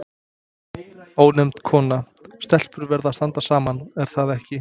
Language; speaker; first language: Icelandic; non-native, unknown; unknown